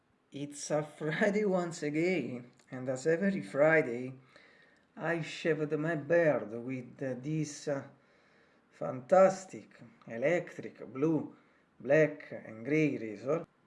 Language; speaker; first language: English; non-native, learner; Italian